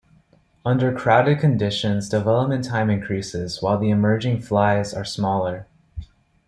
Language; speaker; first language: English; native; English